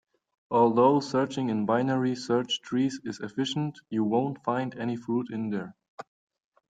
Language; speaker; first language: English; non-native, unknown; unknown